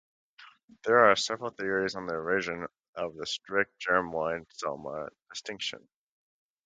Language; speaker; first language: English; native; English